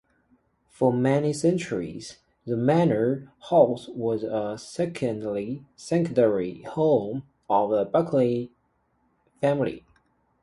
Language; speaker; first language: English; non-native, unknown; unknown